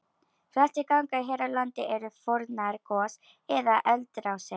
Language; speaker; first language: Icelandic; native; Icelandic